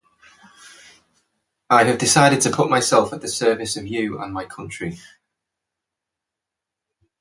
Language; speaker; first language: English; native; English